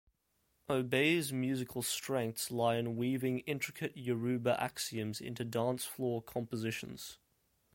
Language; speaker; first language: English; native; English